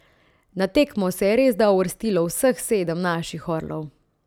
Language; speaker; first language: Slovenian; native; Slovenian